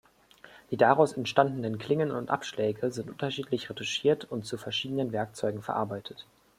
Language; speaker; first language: German; native; German